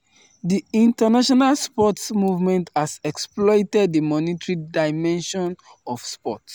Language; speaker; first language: English; non-native, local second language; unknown